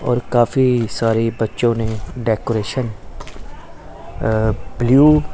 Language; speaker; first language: Hindi; non-native, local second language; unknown